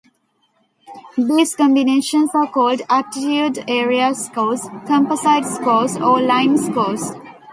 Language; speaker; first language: English; non-native, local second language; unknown